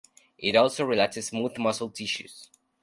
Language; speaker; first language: English; non-native, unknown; Spanish